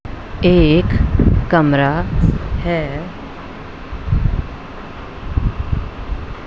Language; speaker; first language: Hindi; non-native, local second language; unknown